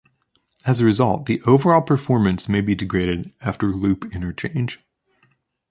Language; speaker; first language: English; native; English